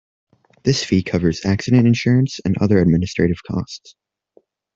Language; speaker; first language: English; native; English